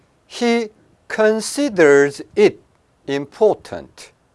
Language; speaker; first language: English; non-native, fluent; Korean